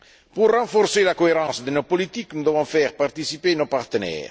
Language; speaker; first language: French; non-native, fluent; Italian